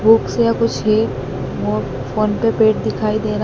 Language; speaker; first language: Hindi; native; Hindi